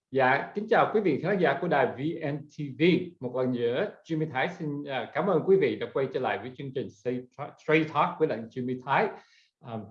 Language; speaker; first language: Vietnamese; native; Vietnamese